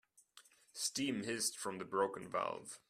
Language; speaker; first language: English; non-native, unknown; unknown